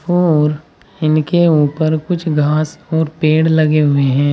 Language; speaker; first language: Hindi; native; Hindi